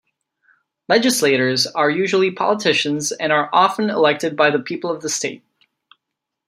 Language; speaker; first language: English; non-native, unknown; Czech